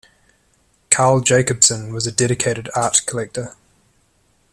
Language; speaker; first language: English; native; English